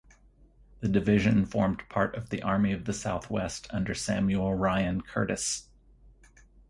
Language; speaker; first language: English; native; English